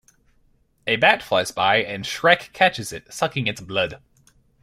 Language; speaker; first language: English; native; English